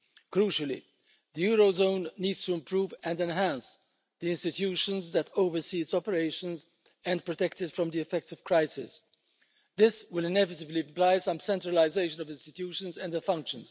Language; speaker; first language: English; non-native, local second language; Maltese